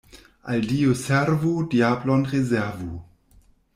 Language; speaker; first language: Esperanto; non-native, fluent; German